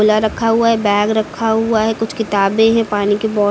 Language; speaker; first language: Hindi; native; Hindi